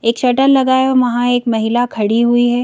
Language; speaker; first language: Hindi; native; Hindi